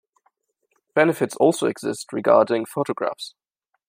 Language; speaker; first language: English; non-native, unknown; German